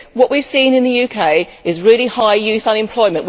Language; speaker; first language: English; native; English